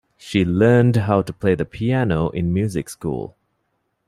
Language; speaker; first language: English; non-native, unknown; Divehi